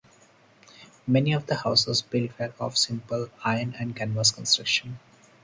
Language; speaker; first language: English; non-native, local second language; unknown